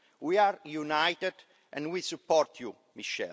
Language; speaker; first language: English; non-native, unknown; Italian